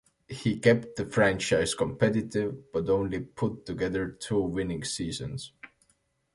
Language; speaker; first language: English; non-native, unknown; Estonian